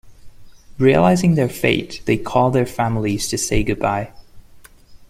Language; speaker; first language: English; non-native, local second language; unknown